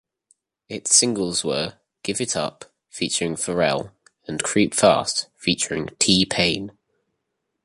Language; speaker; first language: English; native; English